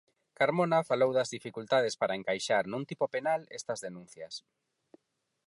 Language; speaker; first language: Galician; non-native, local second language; Spanish